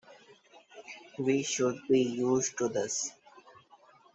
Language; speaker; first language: English; non-native, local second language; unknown